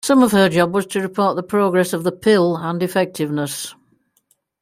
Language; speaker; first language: English; native; English